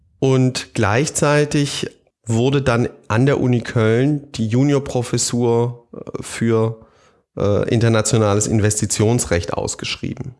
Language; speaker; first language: German; native; German